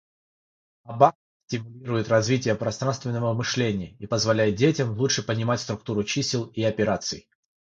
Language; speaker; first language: Russian; non-native, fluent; Georgian